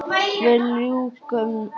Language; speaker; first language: Icelandic; native; Icelandic